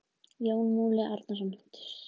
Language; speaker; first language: Icelandic; native; Icelandic